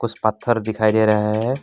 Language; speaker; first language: Hindi; non-native, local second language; Assamese